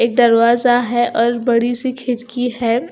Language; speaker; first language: Hindi; non-native, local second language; Punjabi